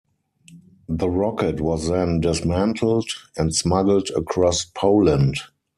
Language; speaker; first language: English; non-native, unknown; German